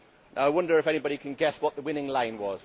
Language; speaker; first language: English; native; English